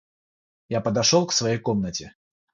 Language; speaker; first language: Russian; non-native, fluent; Georgian